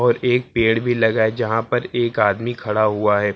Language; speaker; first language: Hindi; native; Hindi